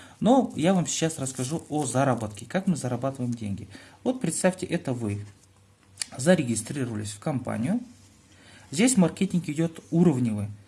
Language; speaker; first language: Russian; native; Russian